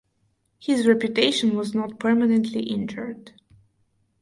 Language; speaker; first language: English; non-native, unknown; Bulgarian